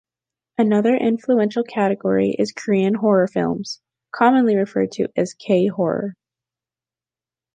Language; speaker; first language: English; native; English